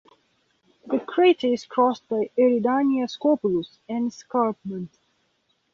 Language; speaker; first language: English; non-native, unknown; Belarusian